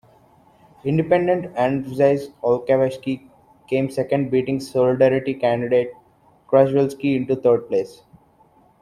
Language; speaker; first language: English; non-native, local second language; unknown